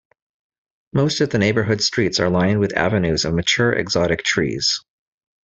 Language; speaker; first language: English; native; English